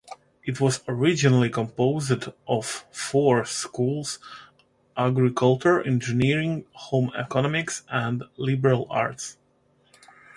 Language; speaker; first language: English; non-native, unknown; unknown